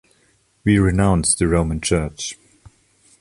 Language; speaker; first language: English; non-native, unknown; German